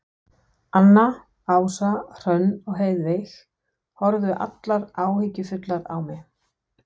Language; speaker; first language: Icelandic; non-native, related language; Danish